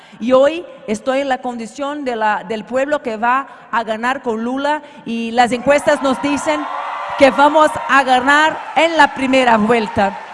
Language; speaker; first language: Spanish; non-native, related language; Portuguese